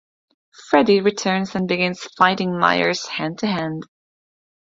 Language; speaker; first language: English; non-native, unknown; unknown